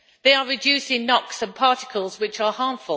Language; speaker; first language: English; native; English